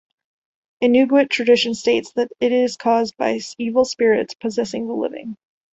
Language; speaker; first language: English; native; English